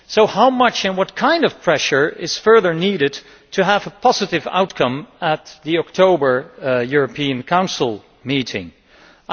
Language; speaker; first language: English; non-native, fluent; Dutch